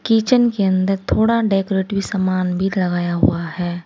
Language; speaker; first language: Hindi; native; Hindi